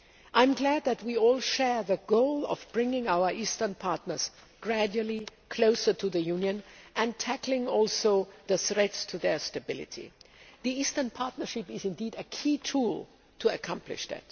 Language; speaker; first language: English; non-native, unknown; German